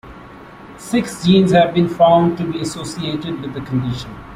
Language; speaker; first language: English; non-native, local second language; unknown